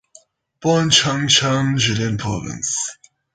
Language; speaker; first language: English; native; English